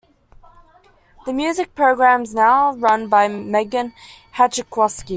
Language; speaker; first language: English; native; English